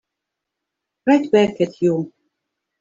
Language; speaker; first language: English; native; English